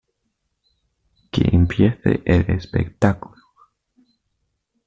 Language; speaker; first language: Spanish; native; Spanish